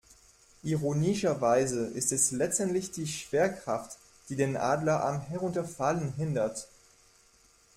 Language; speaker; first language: German; non-native, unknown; French